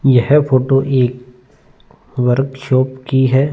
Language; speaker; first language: Hindi; non-native, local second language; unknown